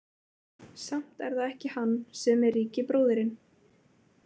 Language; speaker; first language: Icelandic; native; Icelandic